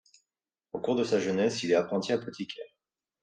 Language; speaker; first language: French; native; French